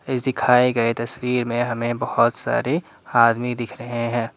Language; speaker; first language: Hindi; non-native, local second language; Assamese